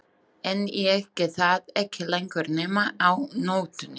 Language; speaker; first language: Icelandic; non-native, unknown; Slovak